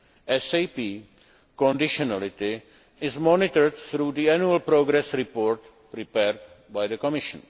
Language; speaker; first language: English; non-native, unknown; Czech